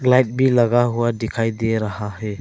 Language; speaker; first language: Hindi; early bilingual, other home language; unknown